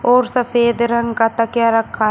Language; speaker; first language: Hindi; native; Hindi